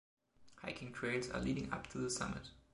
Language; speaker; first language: English; non-native, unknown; German